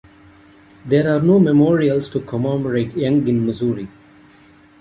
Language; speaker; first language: English; non-native, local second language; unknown